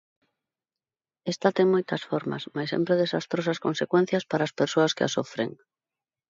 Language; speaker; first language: Galician; non-native, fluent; Spanish